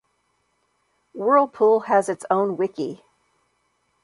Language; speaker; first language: English; native; English